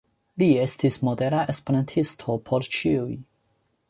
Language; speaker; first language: Esperanto; non-native, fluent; Chinese